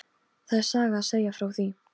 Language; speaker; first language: Icelandic; non-native, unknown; Polish